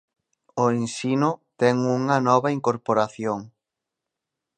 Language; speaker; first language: Galician; native; Galician